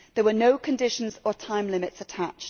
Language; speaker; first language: English; native; English